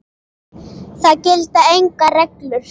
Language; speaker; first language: Icelandic; native; Icelandic